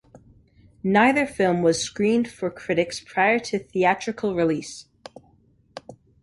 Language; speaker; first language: English; native; English